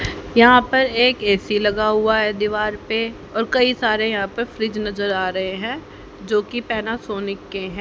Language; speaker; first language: Hindi; native; Hindi